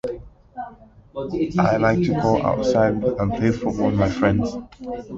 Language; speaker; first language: English; native; English